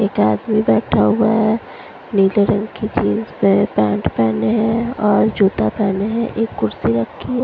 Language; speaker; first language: Hindi; non-native, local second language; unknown